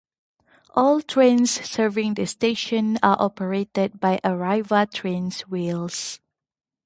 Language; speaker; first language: English; non-native, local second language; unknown